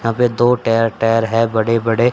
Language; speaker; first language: Hindi; native; Hindi